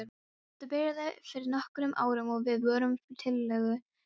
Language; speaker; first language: Icelandic; non-native, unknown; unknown